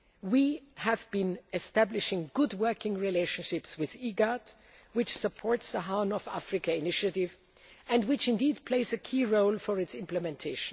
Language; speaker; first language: English; non-native, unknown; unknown